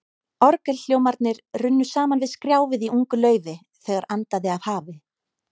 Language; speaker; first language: Icelandic; native; Icelandic